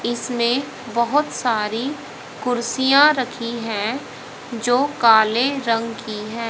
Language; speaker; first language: Hindi; native; Hindi